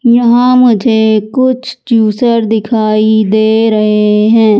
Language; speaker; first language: Hindi; native; Hindi